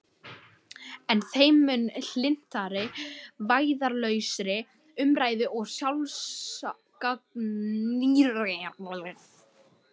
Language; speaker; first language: Icelandic; native; Icelandic